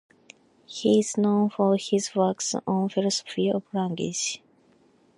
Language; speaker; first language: English; non-native, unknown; Japanese